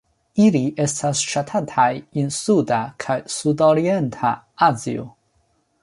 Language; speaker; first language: Esperanto; non-native, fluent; Chinese